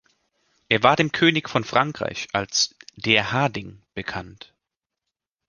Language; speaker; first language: German; native; German